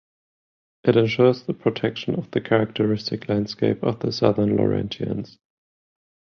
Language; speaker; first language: English; non-native, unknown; German